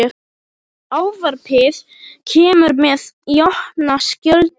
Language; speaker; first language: Icelandic; non-native, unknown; Polish